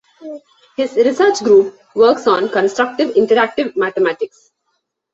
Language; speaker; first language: English; non-native, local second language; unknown